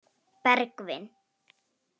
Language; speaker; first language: Icelandic; non-native, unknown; Polish